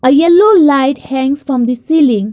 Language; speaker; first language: English; non-native, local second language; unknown